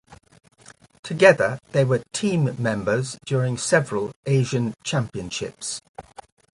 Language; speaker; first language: English; native; English